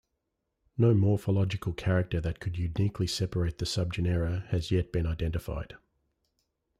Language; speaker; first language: English; native; English